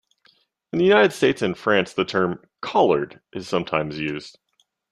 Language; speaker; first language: English; native; English